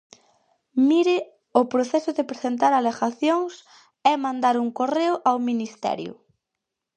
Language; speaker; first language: Galician; native; Galician